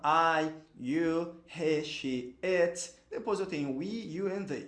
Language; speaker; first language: English; non-native, fluent; Portuguese